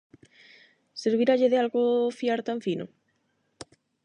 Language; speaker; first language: Galician; non-native, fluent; Spanish